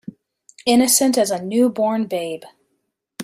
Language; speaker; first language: English; native; English